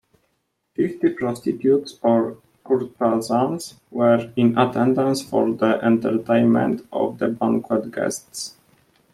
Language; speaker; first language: English; non-native, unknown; Polish